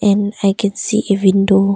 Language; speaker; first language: English; non-native, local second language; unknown